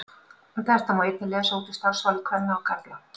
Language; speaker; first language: Icelandic; native; Icelandic